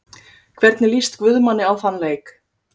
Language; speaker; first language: Icelandic; native; Icelandic